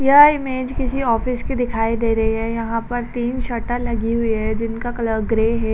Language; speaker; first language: Hindi; native; Hindi